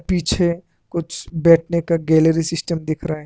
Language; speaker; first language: Hindi; non-native, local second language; Assamese